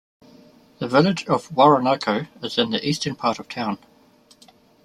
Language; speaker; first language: English; native; English